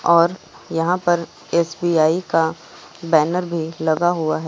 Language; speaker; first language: Hindi; native; Hindi